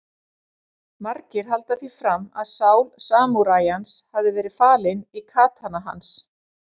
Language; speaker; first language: Icelandic; native; Icelandic